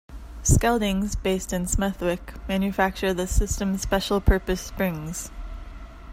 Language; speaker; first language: English; native; English